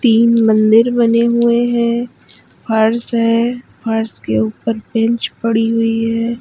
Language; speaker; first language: Hindi; native; Hindi